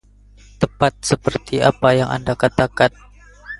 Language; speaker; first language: Indonesian; non-native, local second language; Minangkabau